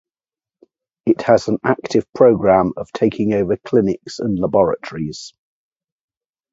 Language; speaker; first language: English; native; English